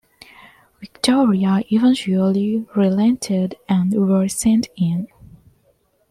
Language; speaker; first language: English; non-native, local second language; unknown